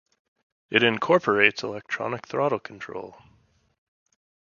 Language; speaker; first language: English; native; English